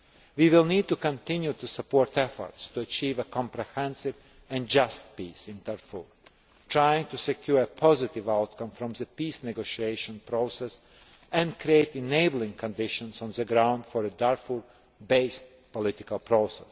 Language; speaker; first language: English; non-native, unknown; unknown